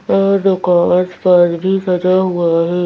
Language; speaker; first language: Hindi; native; Hindi